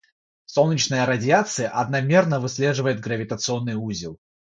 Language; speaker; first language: Russian; non-native, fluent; Georgian